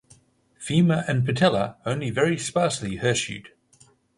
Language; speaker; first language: English; native; English